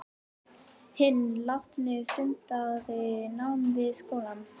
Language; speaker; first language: Icelandic; native; Icelandic